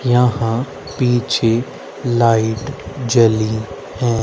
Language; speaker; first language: Hindi; native; Hindi